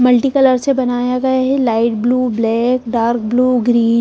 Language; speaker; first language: Hindi; non-native, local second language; Punjabi